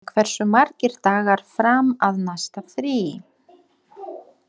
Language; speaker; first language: Icelandic; non-native, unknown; Polish